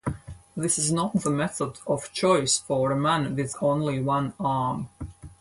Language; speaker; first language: English; non-native, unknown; Latvian